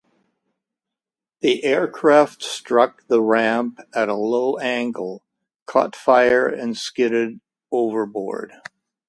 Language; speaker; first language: English; native; English